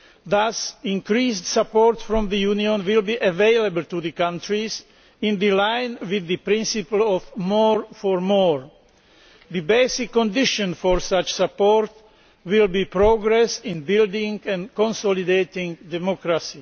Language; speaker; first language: English; non-native, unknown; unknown